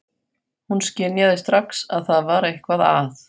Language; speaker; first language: Icelandic; non-native, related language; Faroese